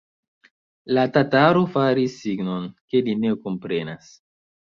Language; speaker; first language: Esperanto; non-native, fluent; Chinese